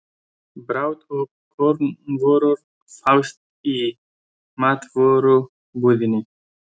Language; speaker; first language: Icelandic; non-native, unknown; Persian